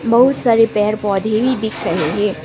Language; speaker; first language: Hindi; non-native, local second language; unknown